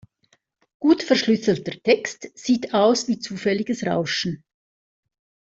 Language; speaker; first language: German; native; German